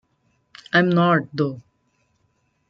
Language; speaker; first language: English; non-native, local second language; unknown